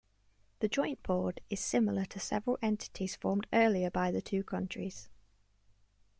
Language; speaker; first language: English; native; English